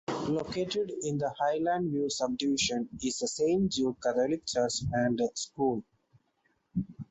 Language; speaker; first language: English; non-native, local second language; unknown